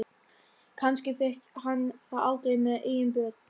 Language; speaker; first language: Icelandic; non-native, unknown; German